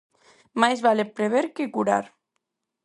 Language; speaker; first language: Galician; non-native, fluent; Spanish